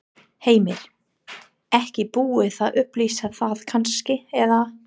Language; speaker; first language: Icelandic; non-native, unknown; English